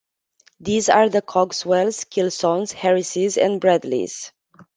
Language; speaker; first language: English; non-native, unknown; Romanian